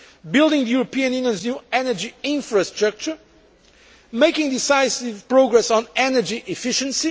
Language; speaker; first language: English; non-native, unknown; Portuguese